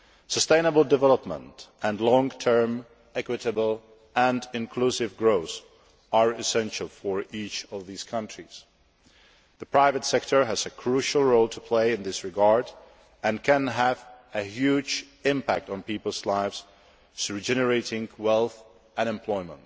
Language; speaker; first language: English; non-native, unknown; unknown